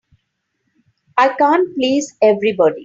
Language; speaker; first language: English; non-native, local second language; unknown